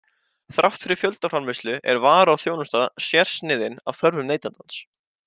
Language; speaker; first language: Icelandic; native; Icelandic